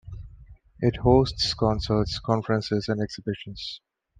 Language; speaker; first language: English; non-native, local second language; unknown